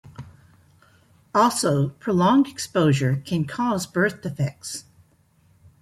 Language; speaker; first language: English; native; English